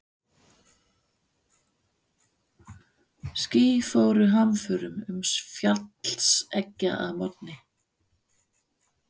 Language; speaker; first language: Icelandic; non-native, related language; Danish